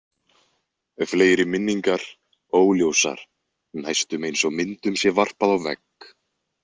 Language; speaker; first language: Icelandic; native; Icelandic